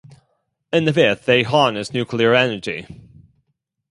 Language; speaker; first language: English; non-native, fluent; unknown